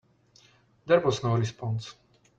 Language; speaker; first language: English; non-native, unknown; Czech